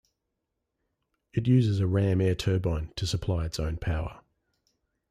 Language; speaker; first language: English; native; English